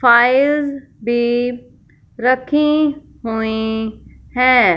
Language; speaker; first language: Hindi; non-native, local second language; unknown